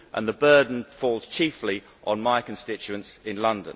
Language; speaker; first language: English; native; English